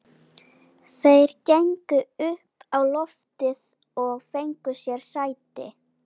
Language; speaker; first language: Icelandic; native; Icelandic